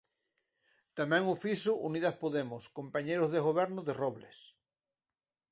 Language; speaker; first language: Galician; native; Galician